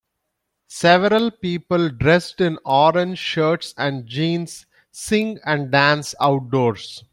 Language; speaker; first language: English; non-native, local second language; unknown